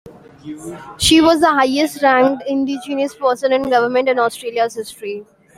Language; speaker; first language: English; non-native, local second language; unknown